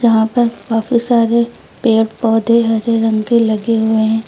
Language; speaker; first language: Hindi; native; Hindi